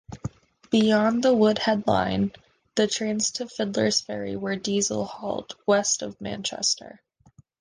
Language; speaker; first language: English; native; English